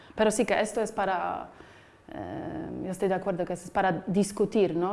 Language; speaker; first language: Spanish; non-native, fluent; Polish